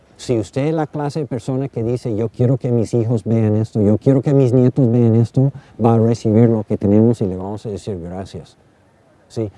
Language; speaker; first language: Spanish; non-native, fluent; English